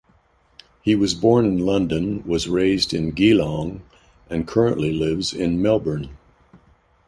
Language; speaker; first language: English; native; English